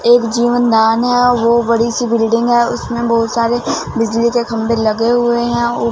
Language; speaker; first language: Hindi; non-native, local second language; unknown